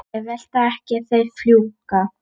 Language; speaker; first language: Icelandic; non-native, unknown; Polish